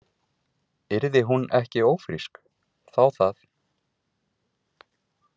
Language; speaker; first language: Icelandic; native; Icelandic